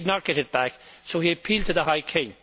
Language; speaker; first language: English; native; English